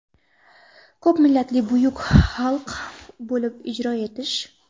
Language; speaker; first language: Uzbek; non-native, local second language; Kara-Kalpak